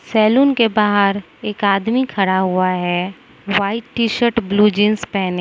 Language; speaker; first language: Hindi; non-native, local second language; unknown